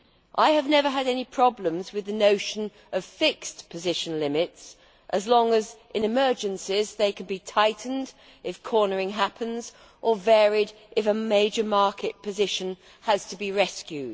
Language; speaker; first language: English; native; English